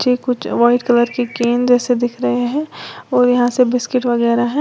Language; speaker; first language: Hindi; native; Hindi